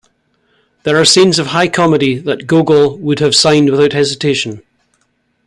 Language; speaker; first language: English; native; English